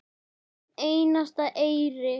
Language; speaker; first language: Icelandic; native; Icelandic